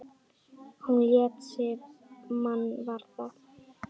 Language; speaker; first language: Icelandic; native; Icelandic